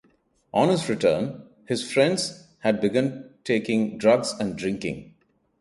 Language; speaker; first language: English; non-native, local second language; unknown